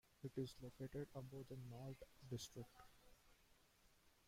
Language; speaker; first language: English; non-native, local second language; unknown